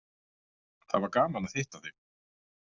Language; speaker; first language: Icelandic; native; Icelandic